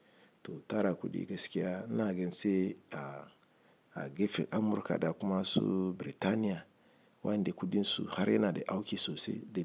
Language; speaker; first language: Hausa; non-native, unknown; Igbo